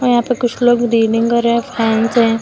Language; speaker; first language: Hindi; native; Hindi